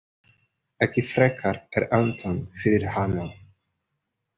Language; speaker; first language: Icelandic; non-native, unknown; Portuguese